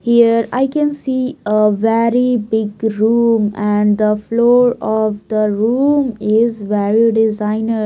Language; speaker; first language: English; non-native, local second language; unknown